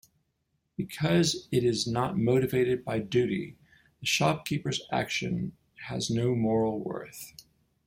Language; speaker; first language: English; native; English